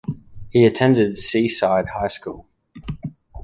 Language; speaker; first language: English; native; English